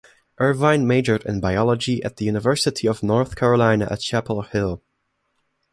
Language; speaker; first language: English; non-native, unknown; German